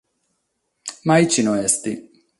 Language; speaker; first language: Sardinian; non-native, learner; Catalan